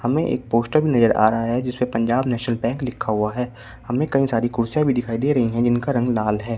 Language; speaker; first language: Hindi; native; Hindi